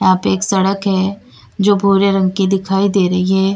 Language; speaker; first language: Hindi; native; Hindi